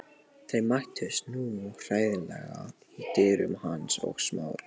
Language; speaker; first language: Icelandic; non-native, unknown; Polish